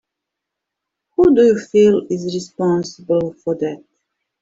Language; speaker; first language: English; native; English